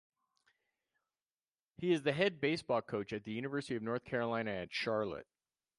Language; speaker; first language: English; native; English